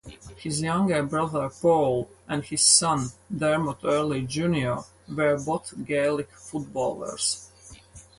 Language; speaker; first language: English; non-native, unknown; Latvian